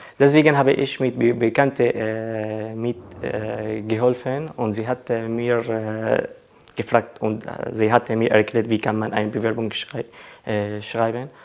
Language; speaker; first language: German; non-native, learner; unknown